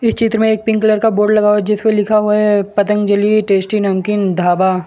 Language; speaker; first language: Hindi; non-native, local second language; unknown